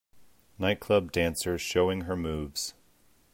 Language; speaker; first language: English; native; English